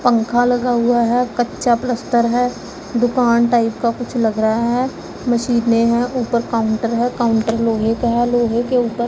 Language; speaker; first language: Hindi; non-native, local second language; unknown